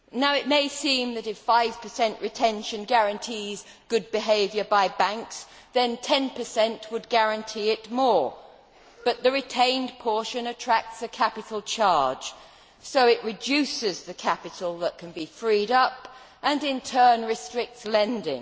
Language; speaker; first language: English; native; English